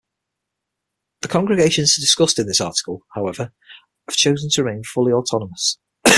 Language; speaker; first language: English; native; English